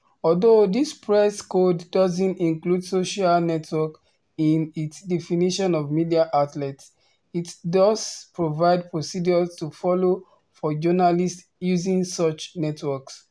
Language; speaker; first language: English; non-native, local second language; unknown